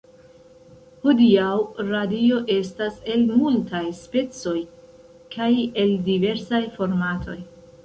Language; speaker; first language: Esperanto; non-native, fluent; Central Kurdish